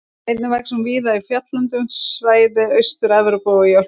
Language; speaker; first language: Icelandic; native; Icelandic